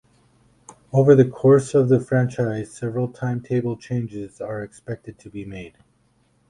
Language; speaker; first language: English; native; English